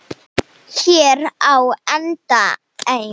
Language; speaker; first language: Icelandic; non-native, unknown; Slovenian